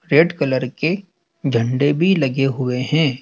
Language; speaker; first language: Hindi; native; Hindi